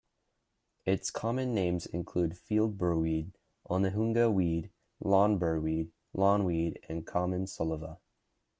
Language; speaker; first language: English; native; English